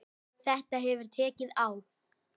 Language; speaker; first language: Icelandic; native; Icelandic